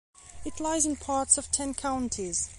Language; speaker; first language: English; non-native, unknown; Belarusian